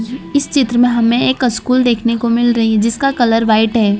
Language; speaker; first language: Hindi; non-native, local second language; Gujarati